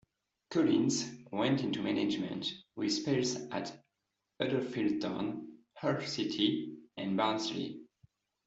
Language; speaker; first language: English; non-native, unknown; French